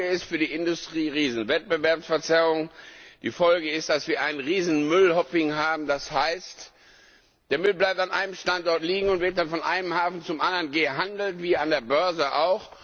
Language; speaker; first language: German; non-native, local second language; Luxembourgish